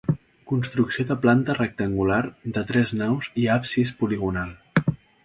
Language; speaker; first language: Catalan; native; Catalan